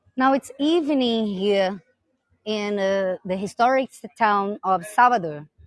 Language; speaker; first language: English; non-native, fluent; Portuguese